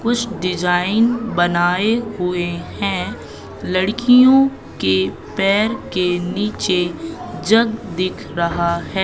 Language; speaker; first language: Hindi; native; Hindi